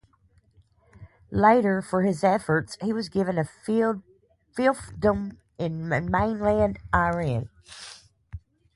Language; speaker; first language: English; native; English